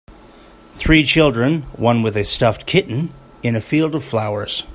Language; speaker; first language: English; native; English